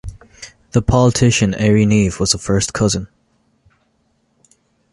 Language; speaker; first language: English; native; English